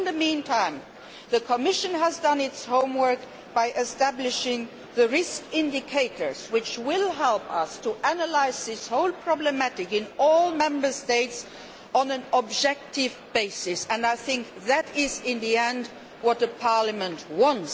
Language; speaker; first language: English; non-native, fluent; Luxembourgish